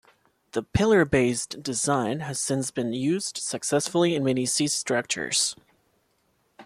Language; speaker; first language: English; non-native, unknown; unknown